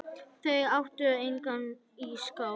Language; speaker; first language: Icelandic; native; Icelandic